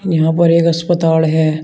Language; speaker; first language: Hindi; native; Hindi